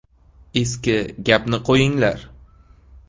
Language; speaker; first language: Uzbek; native; Uzbek